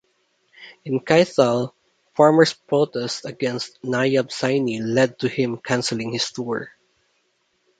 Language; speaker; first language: English; non-native, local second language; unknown